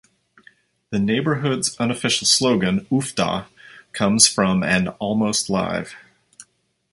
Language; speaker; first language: English; native; English